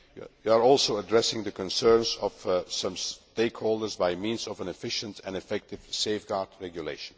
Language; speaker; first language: English; non-native, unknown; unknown